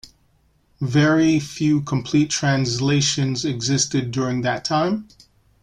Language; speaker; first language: English; native; English